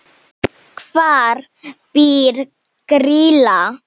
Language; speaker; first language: Icelandic; non-native, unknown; Slovenian